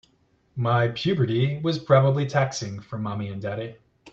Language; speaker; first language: English; native; English